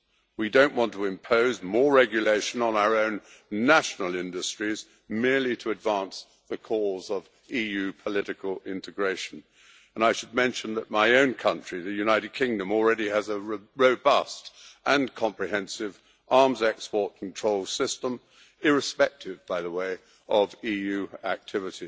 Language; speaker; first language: English; native; English